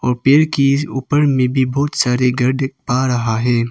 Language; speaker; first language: Hindi; non-native, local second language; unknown